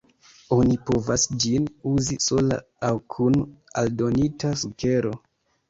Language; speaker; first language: Esperanto; non-native, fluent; Kinyarwanda